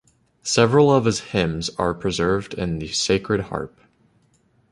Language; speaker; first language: English; native; English